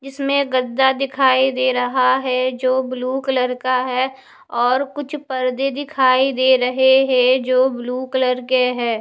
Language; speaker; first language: Hindi; non-native, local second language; Punjabi